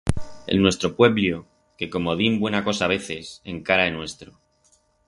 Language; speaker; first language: Aragonese; non-native, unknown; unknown